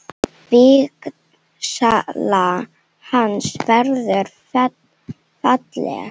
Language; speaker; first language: Icelandic; non-native, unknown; Slovenian